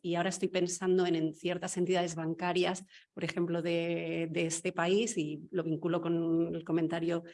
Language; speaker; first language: Spanish; native; Spanish